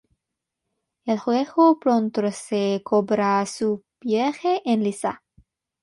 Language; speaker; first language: Spanish; non-native, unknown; Bangla